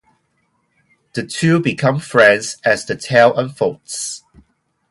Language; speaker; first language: English; non-native, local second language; Cantonese